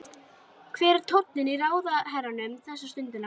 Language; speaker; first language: Icelandic; native; Icelandic